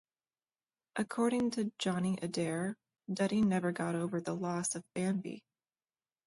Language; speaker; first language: English; native; English